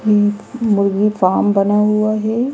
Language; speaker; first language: Hindi; native; Hindi